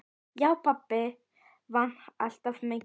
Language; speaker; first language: Icelandic; native; Icelandic